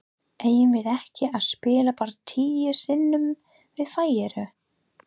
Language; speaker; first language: Icelandic; non-native, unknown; English